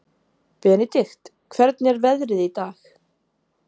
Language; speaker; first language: Icelandic; native; Icelandic